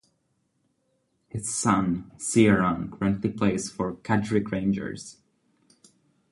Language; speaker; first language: English; non-native, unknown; Czech